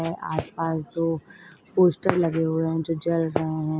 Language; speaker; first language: Hindi; native; Hindi